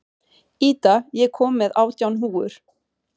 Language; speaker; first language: Icelandic; non-native, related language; Swedish